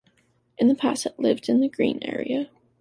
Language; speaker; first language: English; native; English